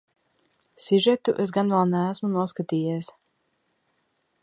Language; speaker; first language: Latvian; early bilingual, heritage; Latvian